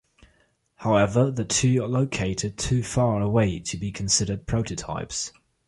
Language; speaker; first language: English; non-native, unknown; German